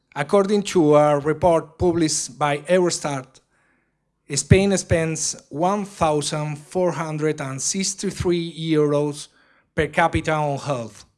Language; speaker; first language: English; non-native, fluent; Spanish